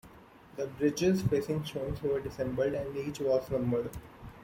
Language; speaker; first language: English; non-native, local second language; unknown